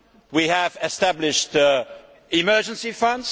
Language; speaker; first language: English; non-native, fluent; Dutch